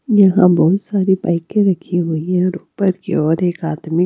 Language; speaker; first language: Hindi; non-native, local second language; Punjabi